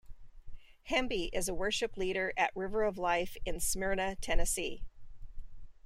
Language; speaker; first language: English; native; English